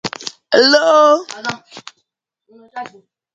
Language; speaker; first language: English; native; English